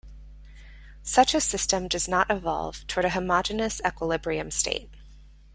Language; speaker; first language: English; native; English